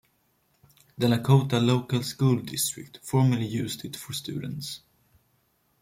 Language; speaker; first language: English; non-native, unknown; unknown